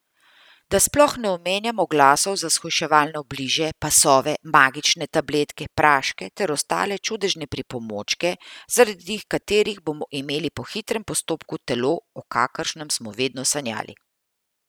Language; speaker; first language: Slovenian; native; Slovenian